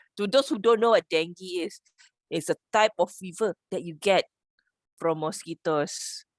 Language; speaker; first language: English; non-native, local second language; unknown